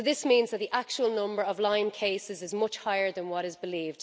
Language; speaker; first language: English; native; English